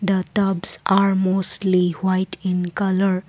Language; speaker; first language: English; non-native, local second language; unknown